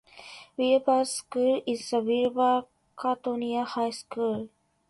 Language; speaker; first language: English; non-native, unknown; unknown